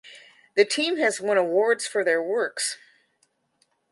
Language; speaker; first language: English; native; English